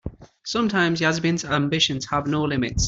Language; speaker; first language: English; native; English